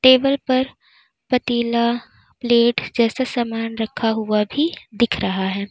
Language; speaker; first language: Hindi; native; Hindi